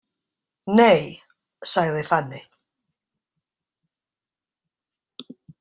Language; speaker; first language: Icelandic; native; Icelandic